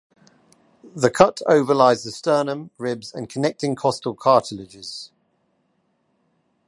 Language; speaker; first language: English; native; English